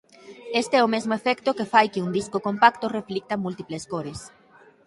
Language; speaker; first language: Galician; native; Galician